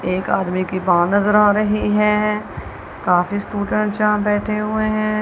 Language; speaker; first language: Hindi; non-native, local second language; Punjabi